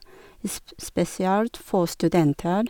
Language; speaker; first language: Norwegian; non-native, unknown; Japanese